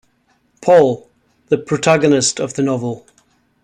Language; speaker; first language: English; native; English